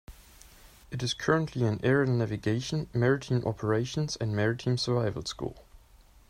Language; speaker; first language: English; non-native, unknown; German